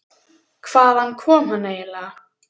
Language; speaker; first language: Icelandic; native; Icelandic